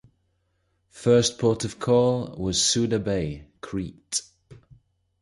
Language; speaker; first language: English; native; English